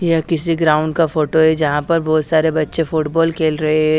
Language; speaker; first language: Hindi; native; Hindi